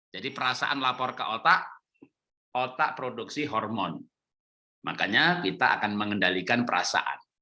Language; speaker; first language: Indonesian; non-native, local second language; Javanese